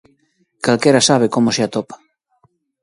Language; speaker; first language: Galician; native; Galician